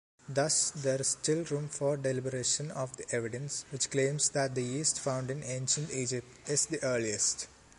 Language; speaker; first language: English; non-native, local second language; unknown